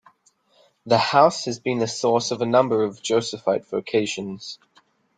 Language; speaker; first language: English; native; English